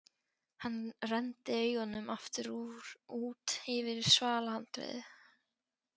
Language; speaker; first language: Icelandic; non-native, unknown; Polish